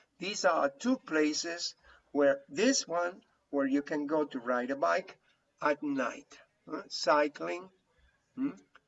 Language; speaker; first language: English; non-native, fluent; Spanish